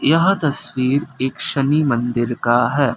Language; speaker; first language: Hindi; non-native, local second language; Assamese